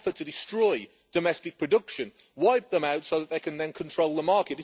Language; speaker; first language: English; native; English